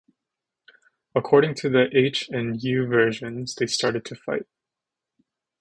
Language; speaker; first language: English; native; English